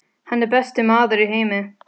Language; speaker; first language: Icelandic; non-native, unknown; Spanish